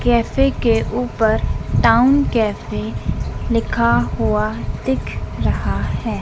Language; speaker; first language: Hindi; native; Hindi